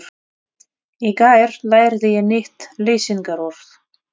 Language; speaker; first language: Icelandic; non-native, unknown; Russian